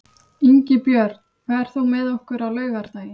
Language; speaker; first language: Icelandic; native; Icelandic